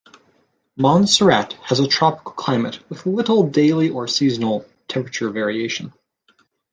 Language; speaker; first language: English; native; English